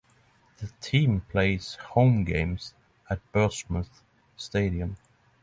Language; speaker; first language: English; non-native, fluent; Norwegian